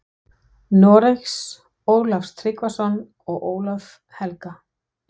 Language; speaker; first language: Icelandic; non-native, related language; Danish